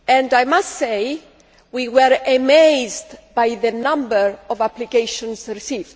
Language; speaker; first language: English; native; English